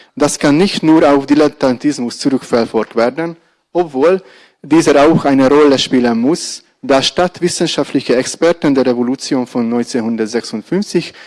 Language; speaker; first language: German; non-native, fluent; Hungarian